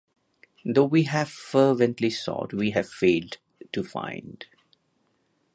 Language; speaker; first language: English; non-native, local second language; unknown